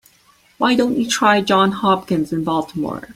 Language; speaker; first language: English; native; English